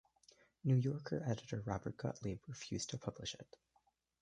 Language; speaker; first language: English; native; English